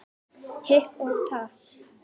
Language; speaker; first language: Icelandic; native; Icelandic